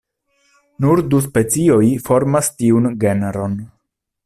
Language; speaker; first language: Esperanto; non-native, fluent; Italian